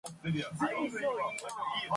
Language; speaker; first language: English; non-native, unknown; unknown